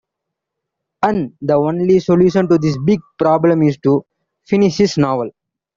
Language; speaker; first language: English; non-native, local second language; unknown